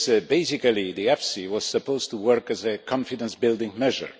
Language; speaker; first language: English; non-native, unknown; Polish